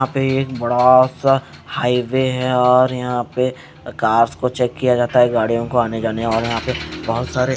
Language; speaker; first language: Hindi; non-native, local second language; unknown